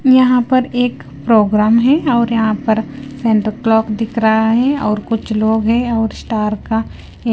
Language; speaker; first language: Hindi; non-native, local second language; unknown